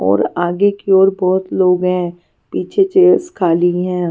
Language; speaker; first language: Hindi; non-native, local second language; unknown